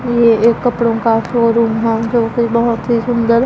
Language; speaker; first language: Hindi; non-native, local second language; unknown